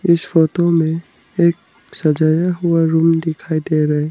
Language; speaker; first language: Hindi; non-native, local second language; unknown